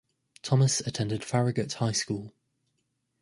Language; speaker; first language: English; native; English